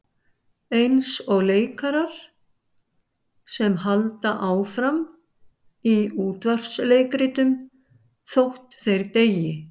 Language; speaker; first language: Icelandic; native; Icelandic